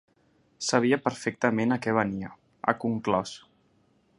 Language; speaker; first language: Catalan; native; Catalan